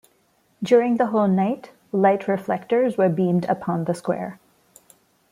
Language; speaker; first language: English; non-native, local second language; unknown